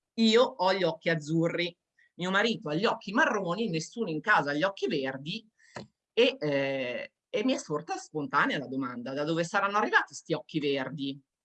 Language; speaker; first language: Italian; native; Italian